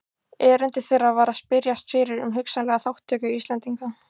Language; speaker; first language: Icelandic; native; Icelandic